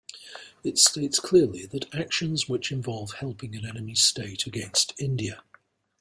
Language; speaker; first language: English; non-native, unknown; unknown